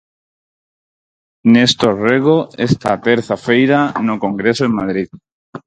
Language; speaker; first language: Galician; non-native, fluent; Spanish